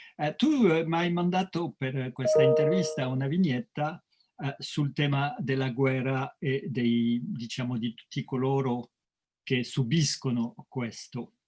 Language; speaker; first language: Italian; non-native, fluent; French